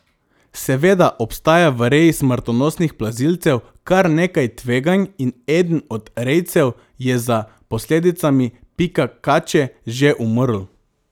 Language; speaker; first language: Slovenian; non-native, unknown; Macedonian